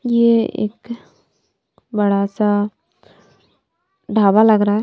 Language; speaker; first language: Hindi; non-native, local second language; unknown